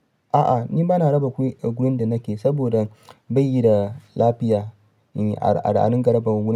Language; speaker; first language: Hausa; non-native, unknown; Yoruba